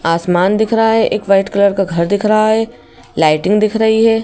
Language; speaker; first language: Hindi; native; Hindi